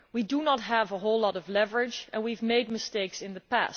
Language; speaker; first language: English; non-native, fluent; Dutch